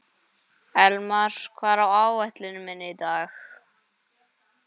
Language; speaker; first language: Icelandic; non-native, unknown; English